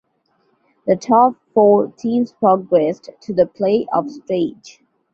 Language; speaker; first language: English; non-native, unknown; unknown